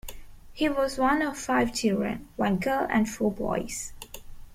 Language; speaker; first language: English; non-native, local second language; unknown